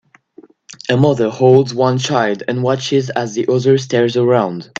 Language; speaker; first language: English; non-native, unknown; French